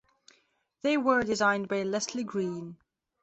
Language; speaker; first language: English; non-native, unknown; Belarusian